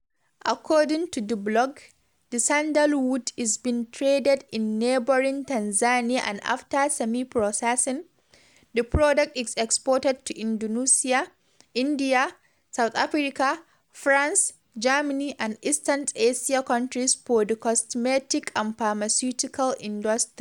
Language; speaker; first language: English; non-native, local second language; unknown